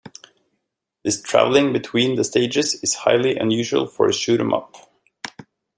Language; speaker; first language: English; native; English